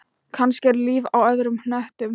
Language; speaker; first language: Icelandic; non-native, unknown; Thai